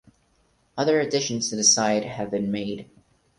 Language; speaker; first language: English; non-native, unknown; Portuguese